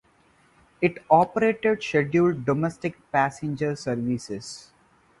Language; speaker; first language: English; non-native, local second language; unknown